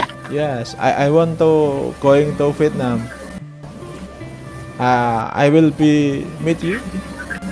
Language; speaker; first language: English; non-native, learner; Indonesian